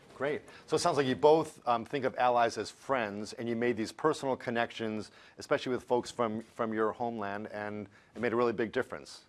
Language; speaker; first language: English; native; English